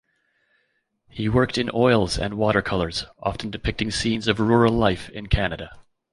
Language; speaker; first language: English; native; English